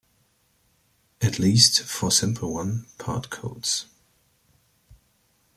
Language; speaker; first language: English; native; English